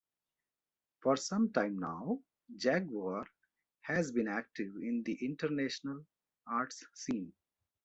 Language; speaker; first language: English; non-native, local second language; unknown